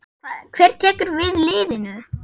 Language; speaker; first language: Icelandic; non-native, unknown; German